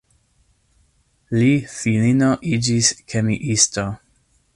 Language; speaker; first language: Esperanto; non-native, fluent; English